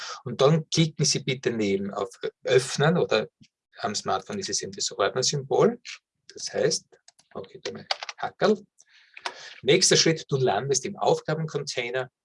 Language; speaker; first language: German; native; German